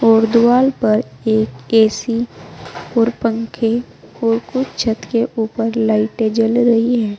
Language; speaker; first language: Hindi; native; Hindi